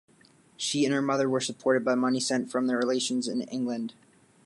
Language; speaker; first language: English; native; English